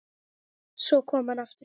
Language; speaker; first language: Icelandic; non-native, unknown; English